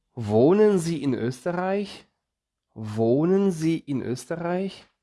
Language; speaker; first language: German; non-native, fluent; Polish